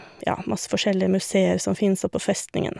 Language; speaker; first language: Norwegian; native; Norwegian